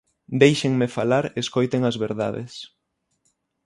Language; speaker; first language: Galician; native; Galician